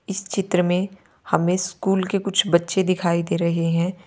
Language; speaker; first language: Hindi; native; Hindi